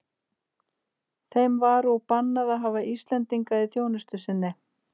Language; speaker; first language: Icelandic; native; Icelandic